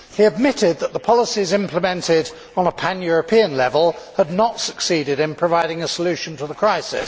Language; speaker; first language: English; native; English